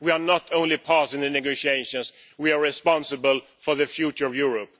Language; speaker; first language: English; non-native, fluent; Swedish